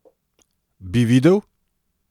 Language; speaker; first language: Slovenian; non-native, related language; Serbian